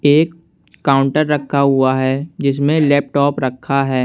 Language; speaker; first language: Hindi; non-native, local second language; Punjabi